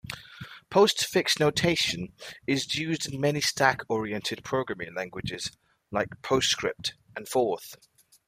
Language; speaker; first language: English; native; English